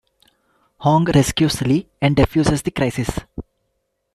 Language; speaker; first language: English; non-native, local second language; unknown